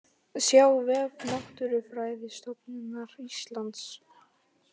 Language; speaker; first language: Icelandic; non-native, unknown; Polish